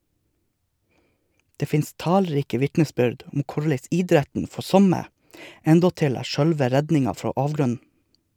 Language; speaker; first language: Norwegian; native; Norwegian